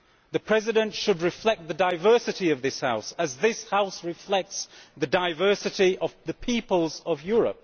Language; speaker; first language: English; native; English